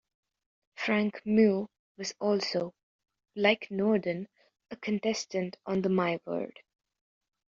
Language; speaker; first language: English; native; English